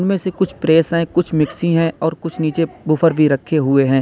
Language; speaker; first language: Hindi; native; Hindi